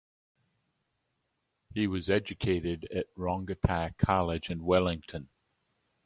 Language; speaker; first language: English; native; English